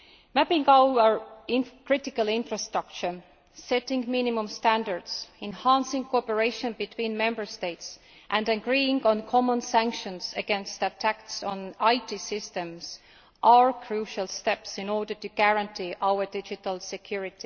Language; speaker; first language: English; non-native, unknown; Estonian